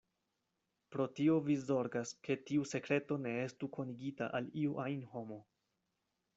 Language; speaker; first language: Esperanto; non-native, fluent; Spanish